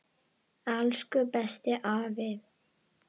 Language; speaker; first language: Icelandic; non-native, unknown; Indonesian